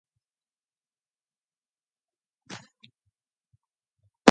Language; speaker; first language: English; non-native, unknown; Mongolian